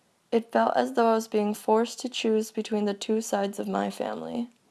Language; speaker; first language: English; early bilingual, other home language; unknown